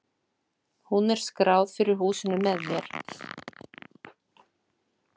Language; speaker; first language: Icelandic; non-native, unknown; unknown